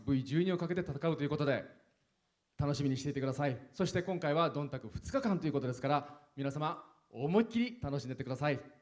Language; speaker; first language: Japanese; native; Japanese